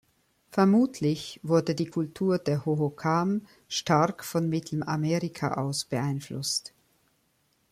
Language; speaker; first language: German; native; German